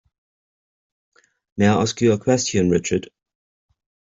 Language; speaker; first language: English; native; English